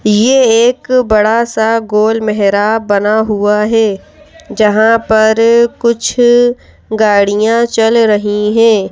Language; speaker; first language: Hindi; native; Hindi